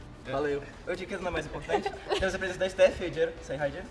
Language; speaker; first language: Portuguese; native; Portuguese